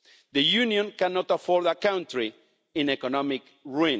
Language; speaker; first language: English; non-native, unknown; Spanish